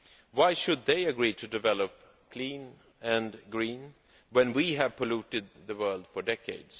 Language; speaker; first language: English; non-native, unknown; Swedish